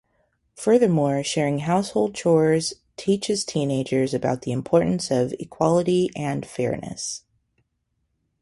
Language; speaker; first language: English; native; English